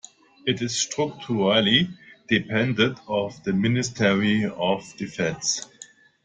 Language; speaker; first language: English; non-native, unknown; German